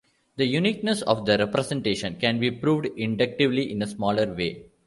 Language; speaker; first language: English; non-native, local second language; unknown